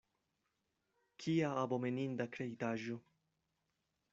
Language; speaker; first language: Esperanto; non-native, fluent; Spanish